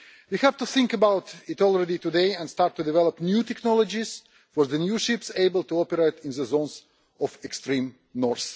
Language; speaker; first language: English; non-native, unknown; Russian